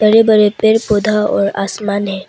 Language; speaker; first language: Hindi; non-native, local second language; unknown